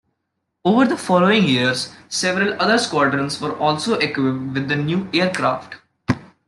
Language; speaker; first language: English; non-native, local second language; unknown